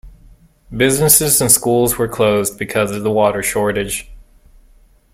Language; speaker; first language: English; native; English